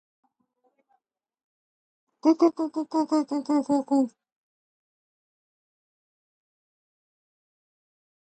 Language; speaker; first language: English; non-native, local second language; Telugu